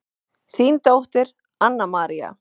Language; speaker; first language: Icelandic; non-native, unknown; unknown